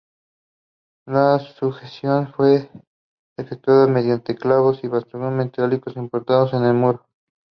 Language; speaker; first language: English; non-native, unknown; Spanish